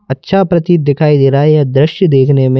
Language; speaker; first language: Hindi; native; Hindi